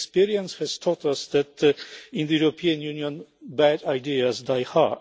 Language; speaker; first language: English; non-native, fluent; Polish